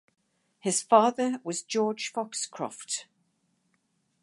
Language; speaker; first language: English; native; English